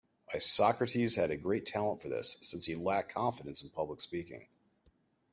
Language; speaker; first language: English; native; English